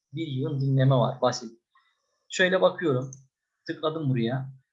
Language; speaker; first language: Turkish; native; Turkish